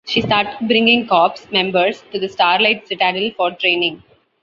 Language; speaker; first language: English; non-native, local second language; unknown